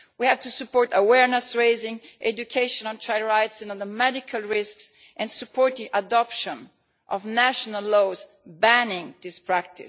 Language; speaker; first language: English; non-native, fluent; Italian